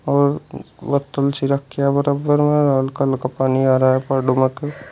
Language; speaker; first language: Hindi; native; Hindi